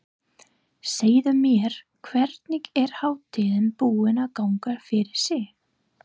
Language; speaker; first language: Icelandic; non-native, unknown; English